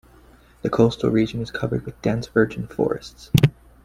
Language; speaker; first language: English; native; English